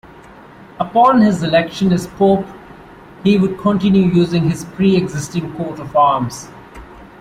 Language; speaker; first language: English; non-native, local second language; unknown